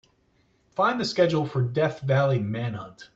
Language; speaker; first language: English; native; English